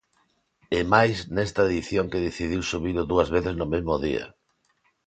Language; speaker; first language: Galician; non-native, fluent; Spanish